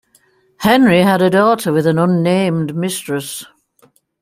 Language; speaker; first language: English; native; English